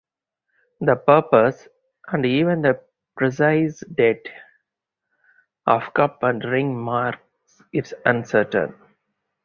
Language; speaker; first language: English; non-native, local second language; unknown